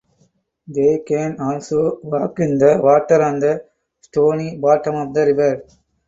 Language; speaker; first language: English; non-native, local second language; Tamil